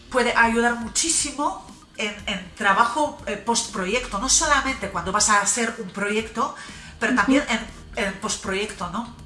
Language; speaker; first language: Spanish; non-native, fluent; Polish